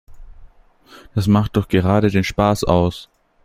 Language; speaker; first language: German; native; German